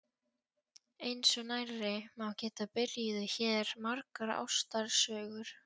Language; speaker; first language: Icelandic; non-native, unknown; Polish